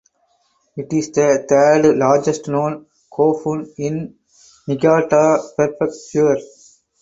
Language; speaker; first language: English; non-native, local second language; Tamil